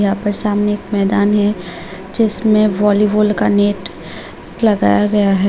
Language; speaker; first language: Hindi; non-native, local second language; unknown